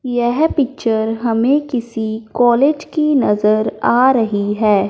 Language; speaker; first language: Hindi; non-native, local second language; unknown